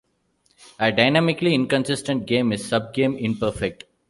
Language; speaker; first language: English; non-native, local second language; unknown